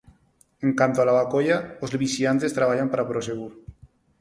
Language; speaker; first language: Galician; non-native, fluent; Spanish